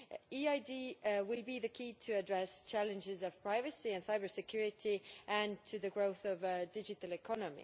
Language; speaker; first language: English; non-native, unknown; Estonian